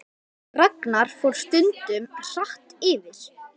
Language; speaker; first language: Icelandic; native; Icelandic